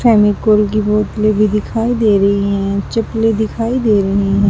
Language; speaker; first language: Hindi; native; Hindi